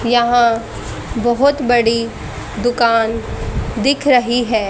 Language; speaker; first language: Hindi; native; Hindi